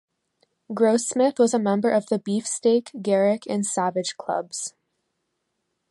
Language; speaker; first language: English; non-native, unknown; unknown